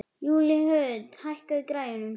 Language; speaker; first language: Icelandic; native; Icelandic